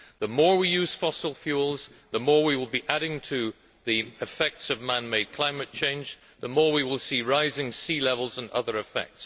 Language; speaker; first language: English; native; English